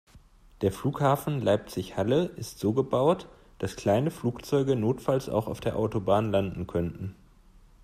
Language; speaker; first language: German; native; German